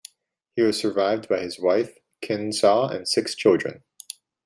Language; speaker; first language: English; native; English